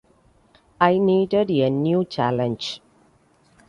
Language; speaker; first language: English; non-native, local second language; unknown